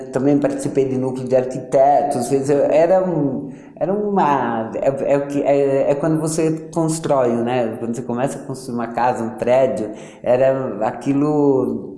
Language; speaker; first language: Portuguese; early bilingual, other home language; Yiddish